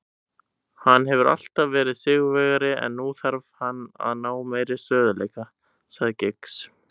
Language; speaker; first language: Icelandic; native; Icelandic